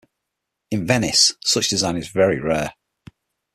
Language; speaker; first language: English; native; English